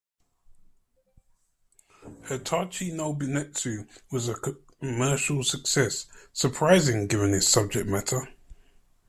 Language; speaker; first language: English; native; English